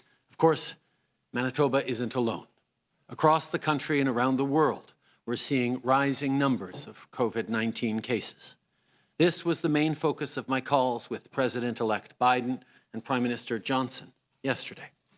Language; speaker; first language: English; native; English